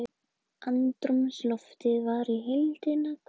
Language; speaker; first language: Icelandic; native; Icelandic